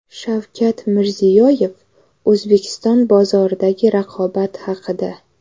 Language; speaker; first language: Uzbek; native; Uzbek